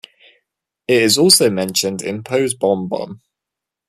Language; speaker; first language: English; native; English